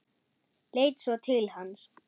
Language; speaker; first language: Icelandic; non-native, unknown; German